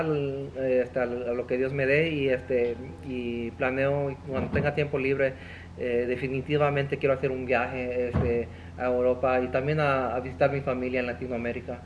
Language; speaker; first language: Spanish; early bilingual, heritage; Spanish